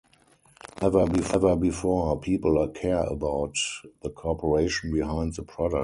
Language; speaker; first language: English; non-native, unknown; German